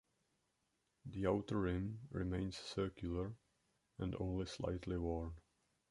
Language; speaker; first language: English; non-native, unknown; Czech